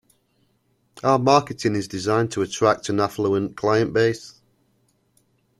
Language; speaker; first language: English; native; English